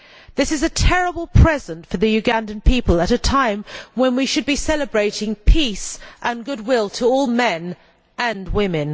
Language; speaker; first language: English; native; English